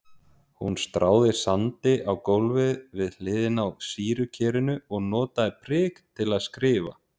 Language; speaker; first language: Icelandic; native; Icelandic